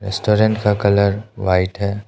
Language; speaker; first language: Hindi; non-native, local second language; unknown